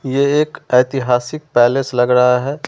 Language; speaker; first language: Hindi; native; Hindi